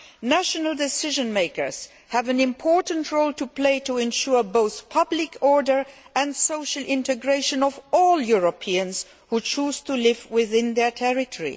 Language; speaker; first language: English; non-native, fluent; Luxembourgish